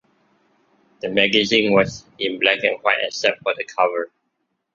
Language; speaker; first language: English; non-native, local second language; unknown